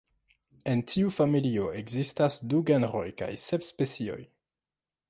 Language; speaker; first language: Esperanto; non-native, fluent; French